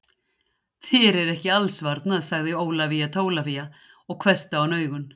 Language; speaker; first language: Icelandic; native; Icelandic